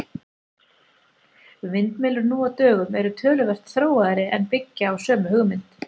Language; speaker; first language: Icelandic; native; Icelandic